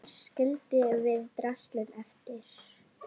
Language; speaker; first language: Icelandic; non-native, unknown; Polish